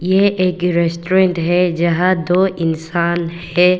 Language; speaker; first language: Hindi; non-native, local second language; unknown